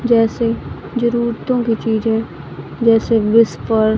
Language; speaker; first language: Hindi; native; Hindi